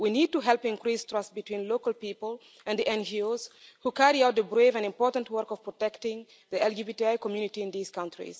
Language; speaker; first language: English; non-native, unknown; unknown